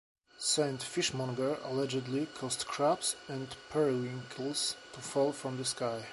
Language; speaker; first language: English; non-native, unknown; Polish